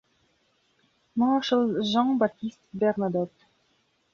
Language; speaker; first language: English; non-native, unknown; Belarusian